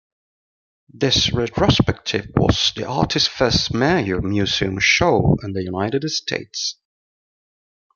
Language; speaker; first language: English; non-native, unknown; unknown